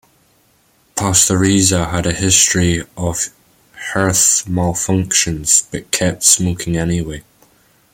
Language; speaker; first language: English; native; English